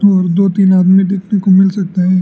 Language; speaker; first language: Hindi; non-native, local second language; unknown